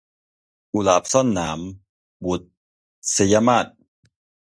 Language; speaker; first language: Thai; non-native, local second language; Northeastern Thai